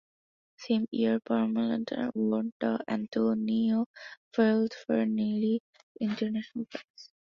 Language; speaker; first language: English; non-native, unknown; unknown